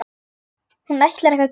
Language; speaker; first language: Icelandic; native; Icelandic